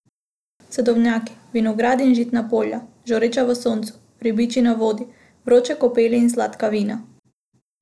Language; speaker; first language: Slovenian; non-native, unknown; Macedonian